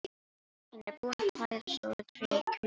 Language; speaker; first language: Icelandic; non-native, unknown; Filipino